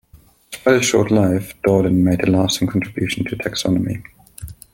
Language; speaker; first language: English; non-native, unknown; German